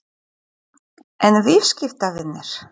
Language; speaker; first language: Icelandic; non-native, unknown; Polish